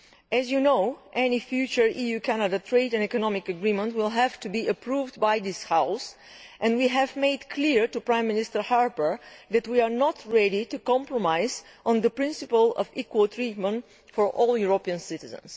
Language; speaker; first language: English; non-native, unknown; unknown